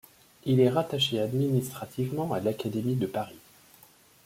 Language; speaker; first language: French; native; French